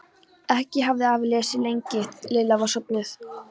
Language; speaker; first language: Icelandic; non-native, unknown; Polish